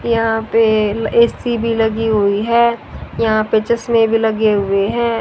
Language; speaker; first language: Hindi; native; Hindi